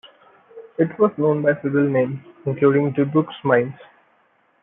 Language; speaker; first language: English; non-native, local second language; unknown